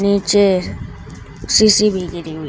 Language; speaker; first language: Hindi; native; Hindi